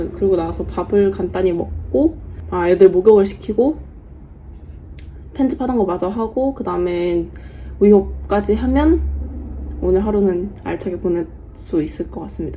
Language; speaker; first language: Korean; early bilingual, heritage; Korean